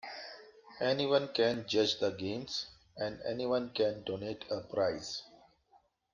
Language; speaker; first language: English; non-native, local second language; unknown